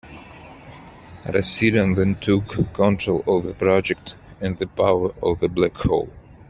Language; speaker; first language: English; non-native, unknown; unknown